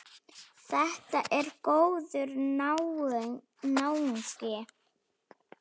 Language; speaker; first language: Icelandic; non-native, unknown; Slovak